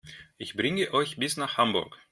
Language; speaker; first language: German; non-native, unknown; Russian